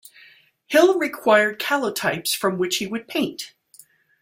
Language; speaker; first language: English; native; English